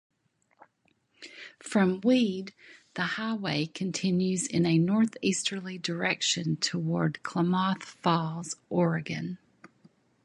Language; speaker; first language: English; native; English